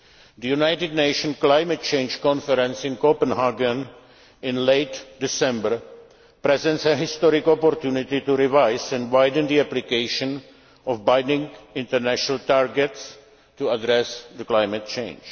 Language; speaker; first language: English; non-native, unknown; Czech